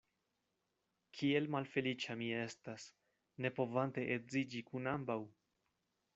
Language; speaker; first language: Esperanto; non-native, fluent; Spanish